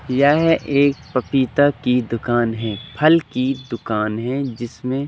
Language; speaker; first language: Hindi; native; Hindi